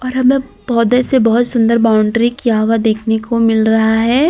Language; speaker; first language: Hindi; non-native, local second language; Gujarati